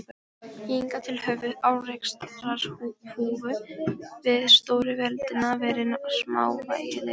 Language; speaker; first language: Icelandic; non-native, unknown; Polish